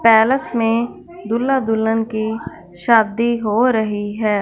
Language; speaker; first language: Hindi; non-native, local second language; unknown